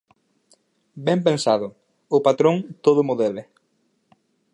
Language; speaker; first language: Galician; native; Galician